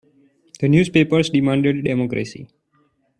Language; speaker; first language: English; non-native, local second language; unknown